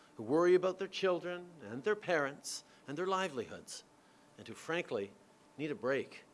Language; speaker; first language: English; native; English